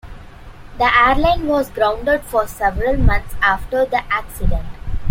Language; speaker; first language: English; non-native, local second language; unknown